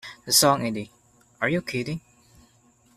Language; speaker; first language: English; non-native, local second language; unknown